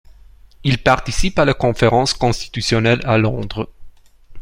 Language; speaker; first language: French; non-native, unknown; Romanian